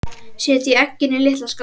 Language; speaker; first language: Icelandic; native; Icelandic